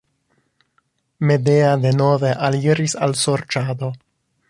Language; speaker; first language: Esperanto; non-native, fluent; English